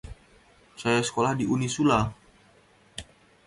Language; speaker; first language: English; non-native, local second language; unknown